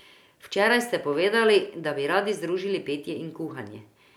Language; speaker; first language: Slovenian; non-native, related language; Croatian